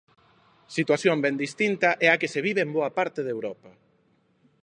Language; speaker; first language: Galician; non-native, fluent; Spanish